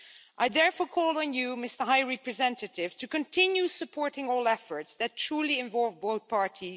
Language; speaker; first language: English; non-native, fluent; Dutch